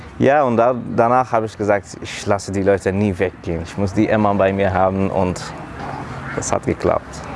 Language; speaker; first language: German; non-native, fluent; Persian